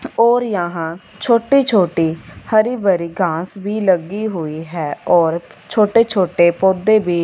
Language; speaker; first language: Hindi; non-native, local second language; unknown